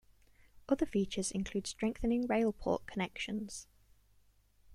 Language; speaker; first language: English; native; English